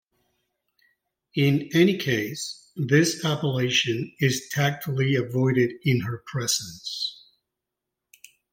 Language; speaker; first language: English; native; English